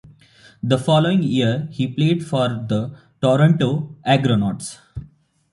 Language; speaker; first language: English; non-native, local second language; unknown